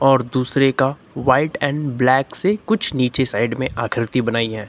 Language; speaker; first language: Hindi; native; Hindi